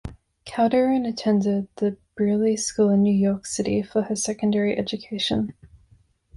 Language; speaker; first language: English; non-native, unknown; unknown